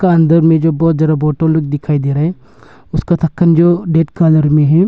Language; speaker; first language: Hindi; early bilingual, other home language; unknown